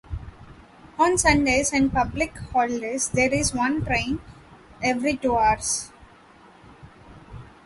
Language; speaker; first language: English; native; English